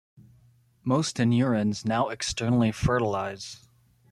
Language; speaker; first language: English; native; English